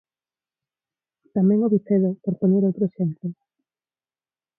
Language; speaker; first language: Galician; non-native, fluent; Spanish